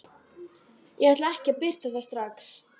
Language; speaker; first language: Icelandic; native; Icelandic